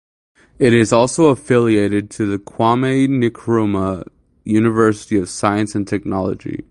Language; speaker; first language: English; native; English